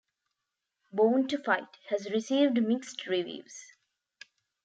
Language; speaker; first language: English; non-native, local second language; Tamil